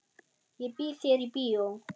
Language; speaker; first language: Icelandic; non-native, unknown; German